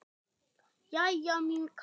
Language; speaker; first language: Icelandic; non-native, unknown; German